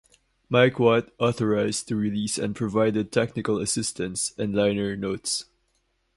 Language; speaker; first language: English; non-native, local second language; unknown